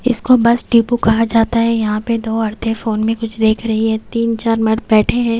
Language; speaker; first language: Hindi; native; Hindi